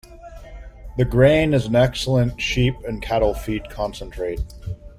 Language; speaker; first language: English; native; English